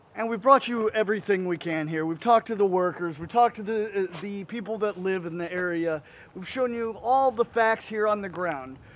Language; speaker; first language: English; native; English